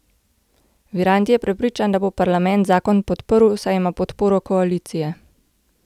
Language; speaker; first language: Slovenian; native; Slovenian